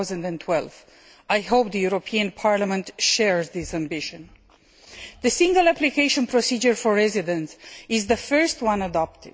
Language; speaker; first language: English; non-native, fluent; Romanian